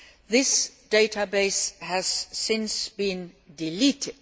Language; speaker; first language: English; non-native, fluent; Luxembourgish